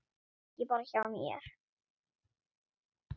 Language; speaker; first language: Icelandic; non-native, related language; Swedish